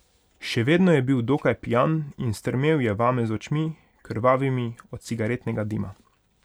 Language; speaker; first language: Slovenian; non-native, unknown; Hungarian